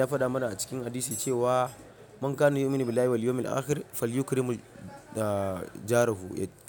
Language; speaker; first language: Hausa; non-native, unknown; Yoruba